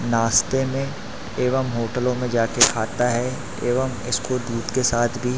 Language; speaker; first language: Hindi; native; Hindi